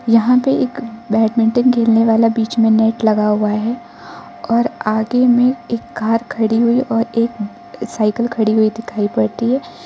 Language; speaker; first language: Hindi; non-native, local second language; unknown